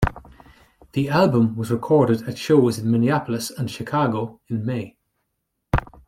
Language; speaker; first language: English; native; English